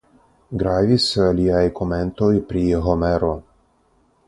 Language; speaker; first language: Esperanto; non-native, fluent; Russian